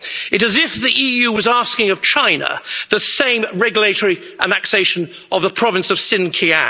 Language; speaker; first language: English; native; English